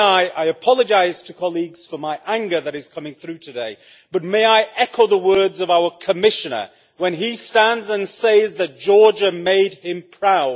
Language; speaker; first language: English; native; English